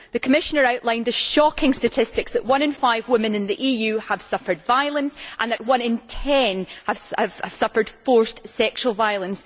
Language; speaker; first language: English; native; English